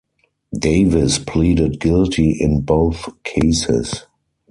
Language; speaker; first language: English; non-native, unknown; German